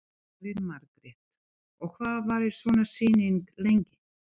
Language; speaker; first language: Icelandic; non-native, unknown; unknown